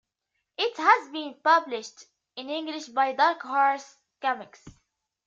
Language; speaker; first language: English; native; English